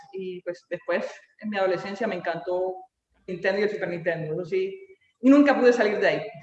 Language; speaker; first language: Spanish; native; Spanish